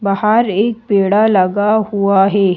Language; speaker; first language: Hindi; native; Hindi